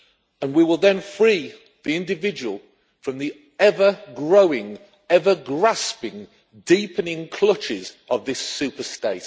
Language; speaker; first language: English; native; English